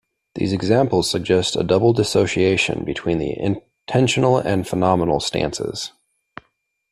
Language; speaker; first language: English; native; English